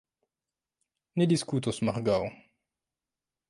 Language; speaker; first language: Esperanto; non-native, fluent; French